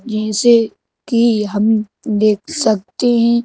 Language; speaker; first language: Hindi; native; Hindi